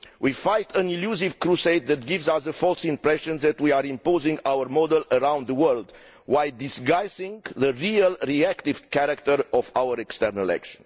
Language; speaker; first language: English; non-native, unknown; Romanian